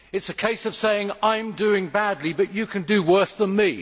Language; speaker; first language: English; native; English